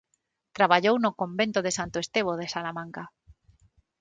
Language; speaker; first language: Galician; non-native, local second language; Spanish